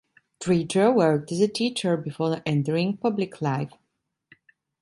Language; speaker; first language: English; non-native, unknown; Italian